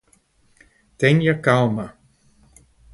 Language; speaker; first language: Portuguese; non-native, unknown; English